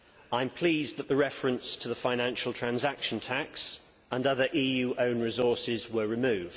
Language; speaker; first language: English; native; English